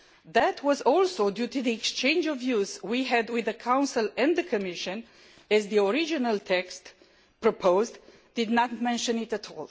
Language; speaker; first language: English; non-native, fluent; Romanian